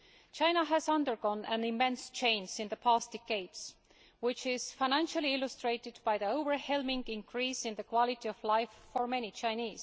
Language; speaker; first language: English; non-native, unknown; Estonian